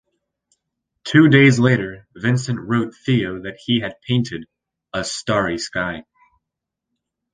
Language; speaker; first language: English; native; English